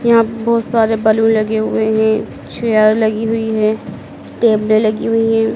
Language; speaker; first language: Hindi; native; Hindi